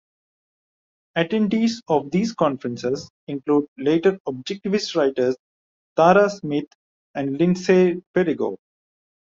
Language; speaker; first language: English; non-native, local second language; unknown